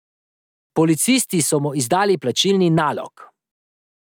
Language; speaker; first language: Slovenian; native; Slovenian